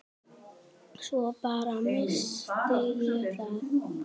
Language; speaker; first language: Icelandic; native; Icelandic